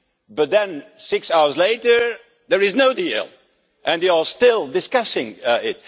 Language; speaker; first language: English; non-native, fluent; Dutch